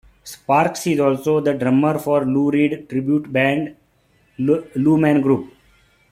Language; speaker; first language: English; non-native, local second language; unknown